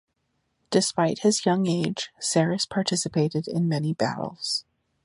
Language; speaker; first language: English; native; English